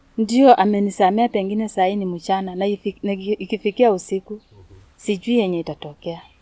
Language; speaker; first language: Swahili; non-native, local second language; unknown